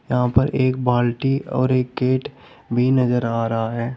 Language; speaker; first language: Hindi; native; Hindi